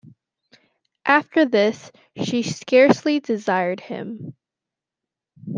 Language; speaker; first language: English; native; English